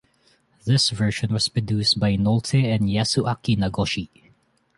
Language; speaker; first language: English; non-native, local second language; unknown